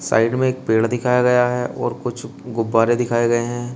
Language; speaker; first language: Hindi; native; Hindi